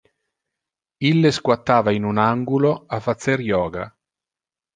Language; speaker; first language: Interlingua; non-native, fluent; Italian